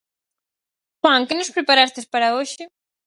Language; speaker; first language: Galician; native; Galician